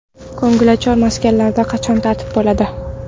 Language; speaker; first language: Uzbek; non-native, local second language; Kara-Kalpak